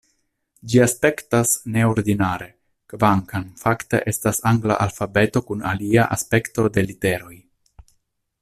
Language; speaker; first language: Esperanto; non-native, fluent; Italian